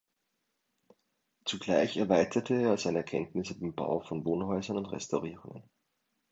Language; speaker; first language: German; native; German